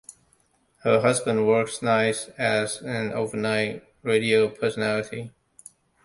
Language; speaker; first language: English; non-native, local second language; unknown